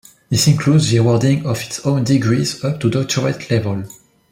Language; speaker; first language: English; non-native, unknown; French